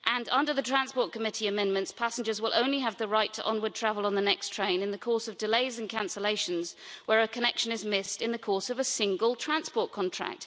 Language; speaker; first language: English; native; English